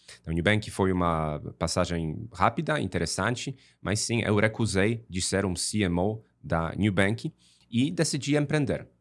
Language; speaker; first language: Portuguese; non-native, fluent; Polish